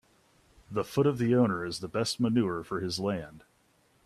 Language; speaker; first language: English; native; English